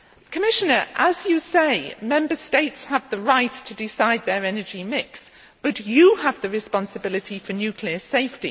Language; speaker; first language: English; native; English